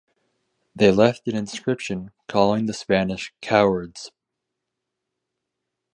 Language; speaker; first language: English; native; English